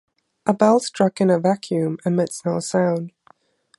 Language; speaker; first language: English; non-native, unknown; German